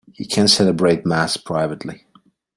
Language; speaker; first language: English; non-native, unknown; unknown